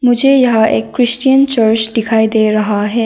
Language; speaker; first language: Hindi; non-native, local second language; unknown